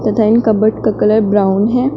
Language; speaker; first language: Hindi; native; Hindi